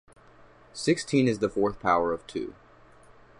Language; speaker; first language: English; native; English